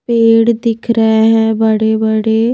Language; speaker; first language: Hindi; native; Hindi